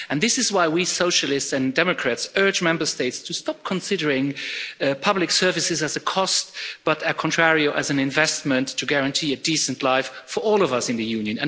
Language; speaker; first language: English; non-native, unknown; Luxembourgish